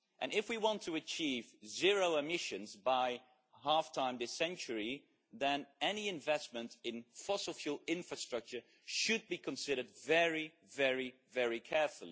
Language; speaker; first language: English; non-native, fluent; Dutch